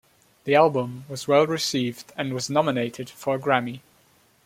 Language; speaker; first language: English; non-native, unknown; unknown